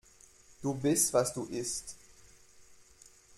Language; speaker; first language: German; non-native, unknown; French